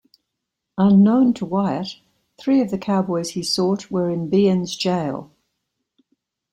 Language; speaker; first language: English; native; English